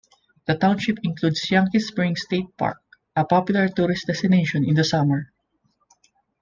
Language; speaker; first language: English; non-native, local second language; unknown